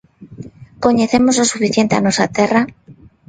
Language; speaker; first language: Galician; non-native, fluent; Spanish